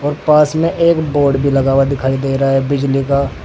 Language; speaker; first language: Hindi; native; Hindi